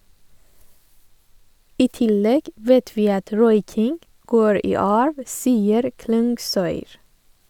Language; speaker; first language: Norwegian; non-native, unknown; Persian